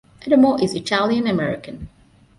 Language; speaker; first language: English; non-native, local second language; Divehi